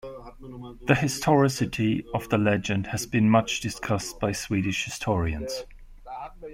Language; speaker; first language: English; non-native, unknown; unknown